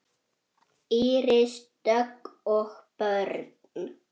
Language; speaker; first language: Icelandic; native; Icelandic